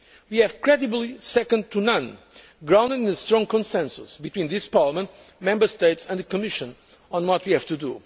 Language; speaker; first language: English; non-native, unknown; Portuguese